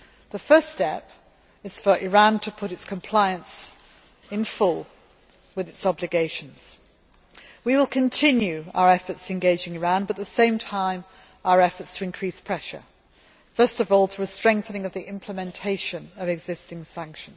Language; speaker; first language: English; native; English